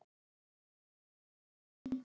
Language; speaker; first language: Icelandic; native; Icelandic